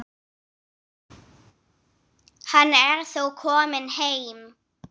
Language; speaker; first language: Icelandic; non-native, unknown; English